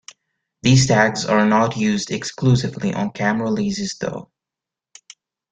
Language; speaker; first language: English; native; English